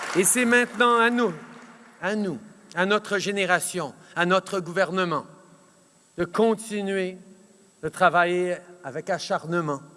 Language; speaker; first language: French; early bilingual, heritage; French